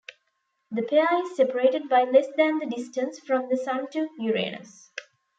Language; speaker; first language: English; non-native, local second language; Tamil